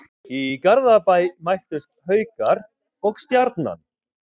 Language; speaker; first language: Icelandic; native; Icelandic